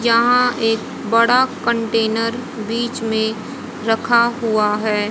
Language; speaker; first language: Hindi; native; Hindi